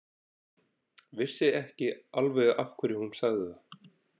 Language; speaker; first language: Icelandic; native; Icelandic